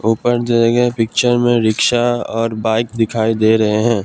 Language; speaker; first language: Hindi; non-native, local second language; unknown